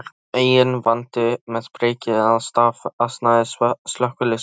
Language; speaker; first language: Icelandic; non-native, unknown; Polish